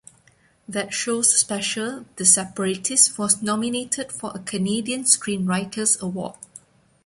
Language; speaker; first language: English; non-native, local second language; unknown